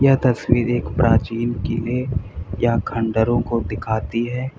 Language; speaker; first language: Hindi; native; Hindi